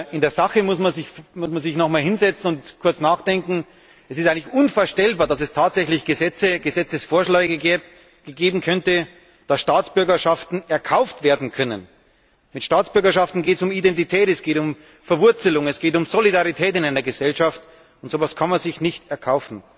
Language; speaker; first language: German; native; German